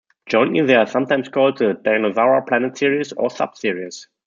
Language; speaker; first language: English; non-native, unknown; German